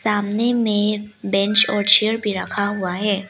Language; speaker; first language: Hindi; early bilingual, other home language; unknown